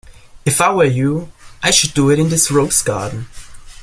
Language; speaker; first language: English; non-native, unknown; German